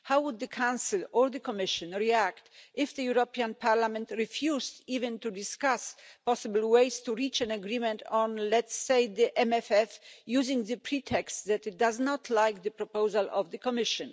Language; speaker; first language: English; non-native, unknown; Polish